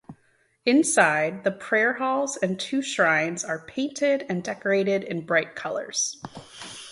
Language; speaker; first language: English; native; English